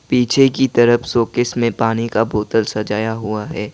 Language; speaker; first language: Hindi; non-native, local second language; Assamese